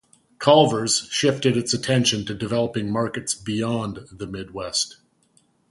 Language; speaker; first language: English; native; English